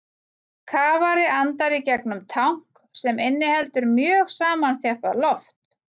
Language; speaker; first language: Icelandic; native; Icelandic